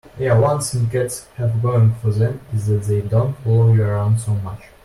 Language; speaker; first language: English; non-native, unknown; Russian